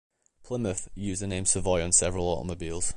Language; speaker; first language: English; native; English